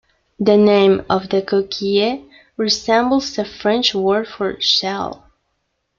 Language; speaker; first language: English; non-native, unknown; Spanish